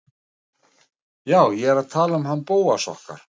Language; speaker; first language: Icelandic; non-native, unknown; Russian